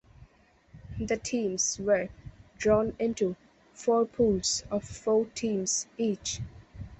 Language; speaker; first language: English; non-native, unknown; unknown